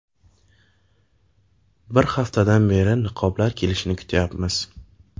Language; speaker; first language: Uzbek; native; Uzbek